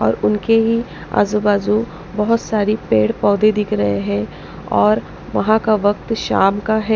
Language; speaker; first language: Hindi; non-native, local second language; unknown